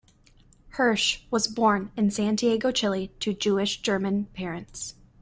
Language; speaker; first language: English; native; English